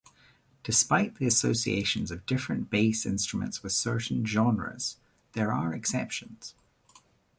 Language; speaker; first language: English; native; English